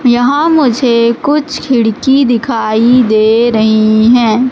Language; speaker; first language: Hindi; native; Hindi